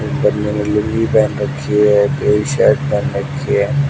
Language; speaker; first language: Hindi; native; Hindi